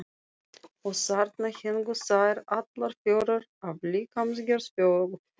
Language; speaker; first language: Icelandic; non-native, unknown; Russian